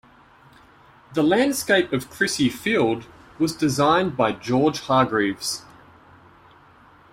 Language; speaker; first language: English; native; English